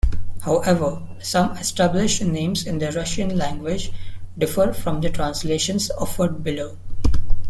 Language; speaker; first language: English; non-native, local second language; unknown